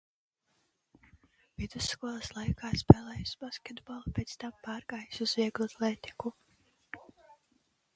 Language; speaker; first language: Latvian; non-native, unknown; Russian